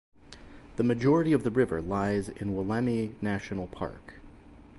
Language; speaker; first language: English; native; English